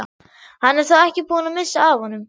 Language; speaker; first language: Icelandic; non-native, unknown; German